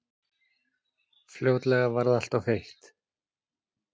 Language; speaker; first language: Icelandic; native; Icelandic